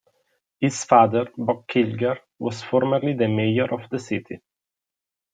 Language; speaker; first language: English; non-native, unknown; Italian